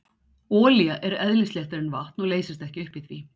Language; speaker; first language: Icelandic; native; Icelandic